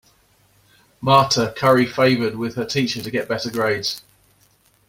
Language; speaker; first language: English; native; English